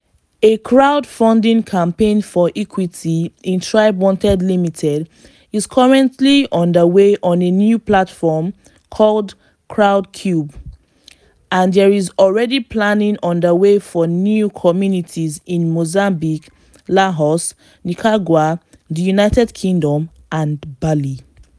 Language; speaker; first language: English; non-native, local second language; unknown